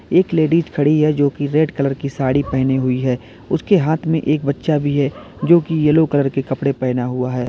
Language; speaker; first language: Hindi; native; Hindi